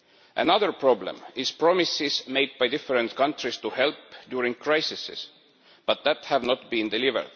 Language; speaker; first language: English; non-native, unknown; Estonian